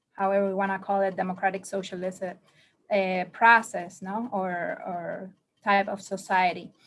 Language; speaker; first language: English; non-native, learner; Spanish